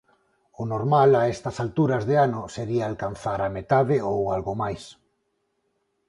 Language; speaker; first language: Galician; non-native, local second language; Spanish